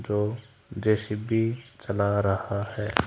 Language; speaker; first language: Hindi; native; Hindi